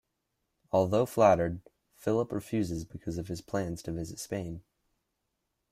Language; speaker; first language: English; native; English